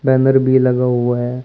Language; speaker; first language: Hindi; native; Hindi